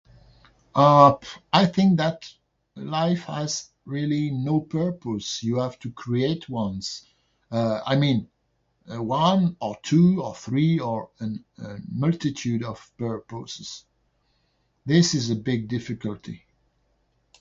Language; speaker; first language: English; non-native, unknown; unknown